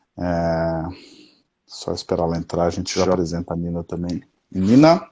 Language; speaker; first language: Portuguese; native; Portuguese